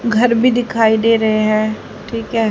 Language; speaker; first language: Hindi; native; Hindi